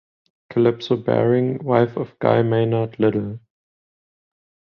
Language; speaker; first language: English; non-native, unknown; German